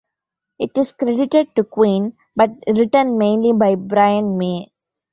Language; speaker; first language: English; non-native, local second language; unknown